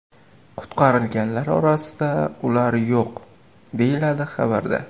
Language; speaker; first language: Uzbek; native; Uzbek